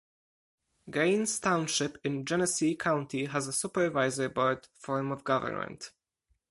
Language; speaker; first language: English; non-native, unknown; Polish